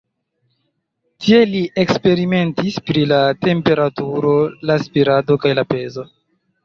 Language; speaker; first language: Esperanto; non-native, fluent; Chinese